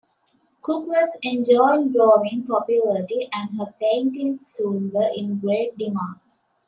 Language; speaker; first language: English; native; English